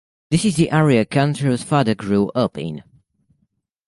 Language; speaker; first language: English; native; English